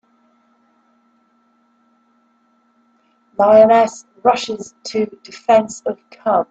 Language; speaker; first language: English; native; English